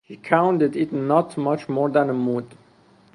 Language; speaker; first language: English; non-native, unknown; Persian